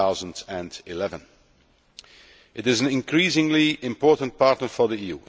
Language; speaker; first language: English; non-native, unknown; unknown